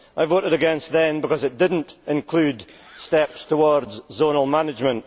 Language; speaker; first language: English; native; English